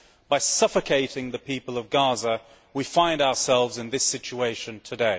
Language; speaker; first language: English; native; English